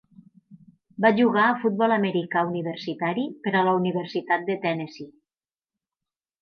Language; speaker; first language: Catalan; native; Catalan